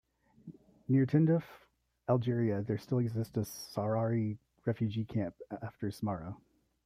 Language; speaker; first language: English; native; English